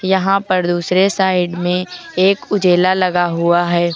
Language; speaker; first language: Hindi; native; Hindi